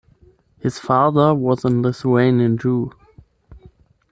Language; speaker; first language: English; non-native, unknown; German